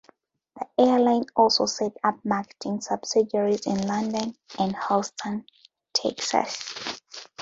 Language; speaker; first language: English; non-native, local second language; Ganda